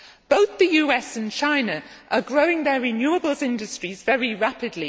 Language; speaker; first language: English; native; English